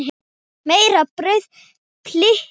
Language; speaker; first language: Icelandic; non-native, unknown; Thai